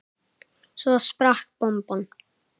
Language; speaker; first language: Icelandic; native; Icelandic